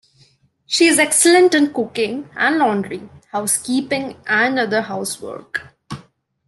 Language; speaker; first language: English; non-native, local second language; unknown